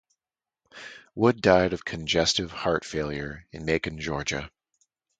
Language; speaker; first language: English; native; English